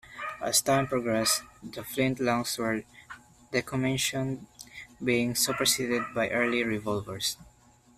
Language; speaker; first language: English; non-native, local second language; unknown